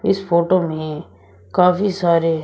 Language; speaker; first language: Hindi; native; Hindi